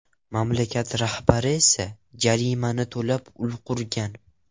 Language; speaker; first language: Uzbek; non-native, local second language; Russian